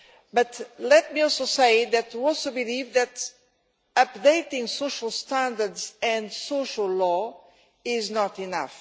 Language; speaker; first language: English; non-native, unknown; Portuguese